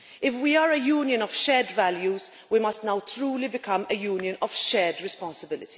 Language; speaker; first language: English; non-native, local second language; Maltese